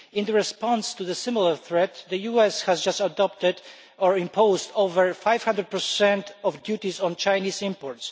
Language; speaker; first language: English; non-native, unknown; Polish